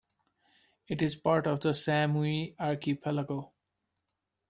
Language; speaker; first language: English; non-native, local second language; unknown